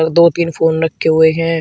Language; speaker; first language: Hindi; native; Hindi